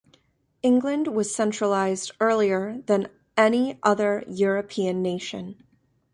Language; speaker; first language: English; native; English